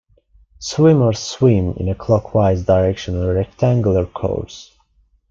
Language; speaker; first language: English; non-native, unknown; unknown